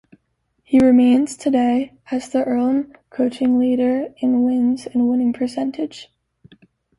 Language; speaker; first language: English; native; English